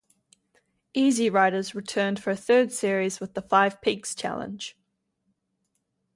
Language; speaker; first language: English; native; English